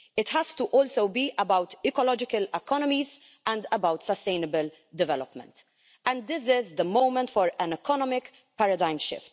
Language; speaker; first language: English; non-native, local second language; Maltese